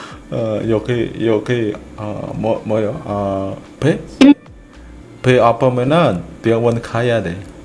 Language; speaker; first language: Korean; non-native, fluent; Indonesian